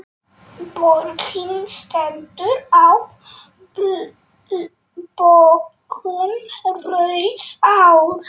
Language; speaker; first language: Icelandic; non-native, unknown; Polish